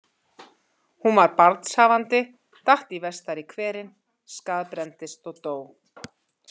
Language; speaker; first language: Icelandic; native; Icelandic